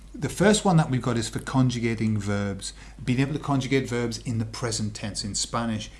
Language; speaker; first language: English; native; English